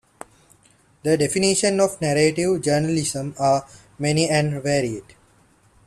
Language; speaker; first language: English; non-native, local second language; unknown